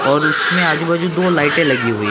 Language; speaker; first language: Hindi; non-native, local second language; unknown